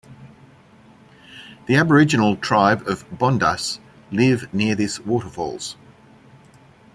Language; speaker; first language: English; native; English